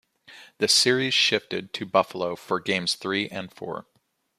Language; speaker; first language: English; native; English